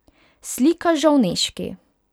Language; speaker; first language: Slovenian; non-native, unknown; Hungarian